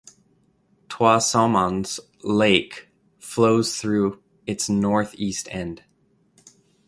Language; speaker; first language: English; native; English